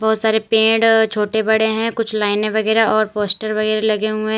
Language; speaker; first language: Hindi; native; Hindi